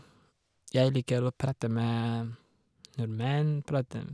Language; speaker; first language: Norwegian; non-native, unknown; Rundi